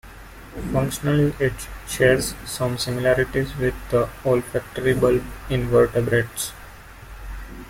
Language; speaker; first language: English; non-native, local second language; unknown